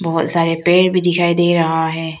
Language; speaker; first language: Hindi; non-native, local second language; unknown